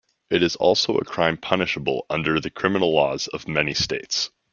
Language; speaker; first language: English; native; English